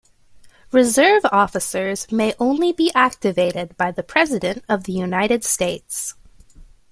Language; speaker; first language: English; native; English